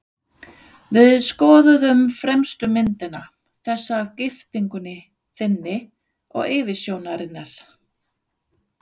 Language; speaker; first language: Icelandic; non-native, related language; Danish